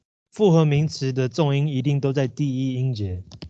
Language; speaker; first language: Chinese; native; Chinese